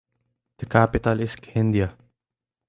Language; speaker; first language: English; non-native, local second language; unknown